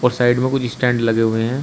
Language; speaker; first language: Hindi; native; Hindi